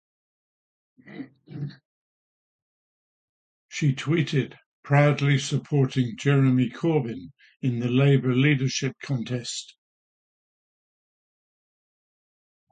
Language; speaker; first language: English; native; English